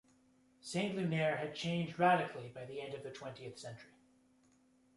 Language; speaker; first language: English; native; English